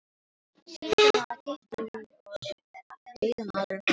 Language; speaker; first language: Icelandic; non-native, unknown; Filipino